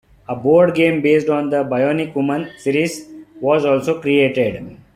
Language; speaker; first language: English; non-native, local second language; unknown